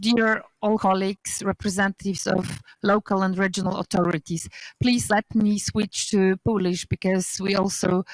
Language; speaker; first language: English; non-native, fluent; Polish